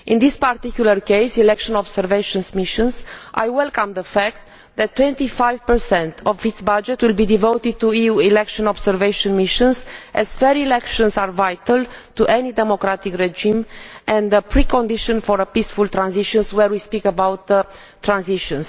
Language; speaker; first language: English; non-native, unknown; Romanian